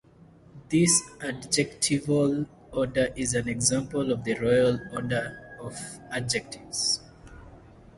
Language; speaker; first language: English; non-native, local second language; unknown